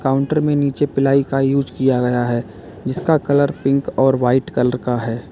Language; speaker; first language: Hindi; native; Hindi